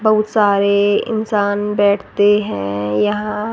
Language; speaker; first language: Hindi; native; Hindi